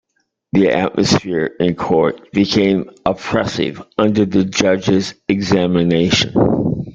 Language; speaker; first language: English; native; English